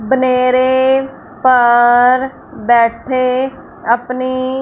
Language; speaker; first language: Hindi; non-native, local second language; Punjabi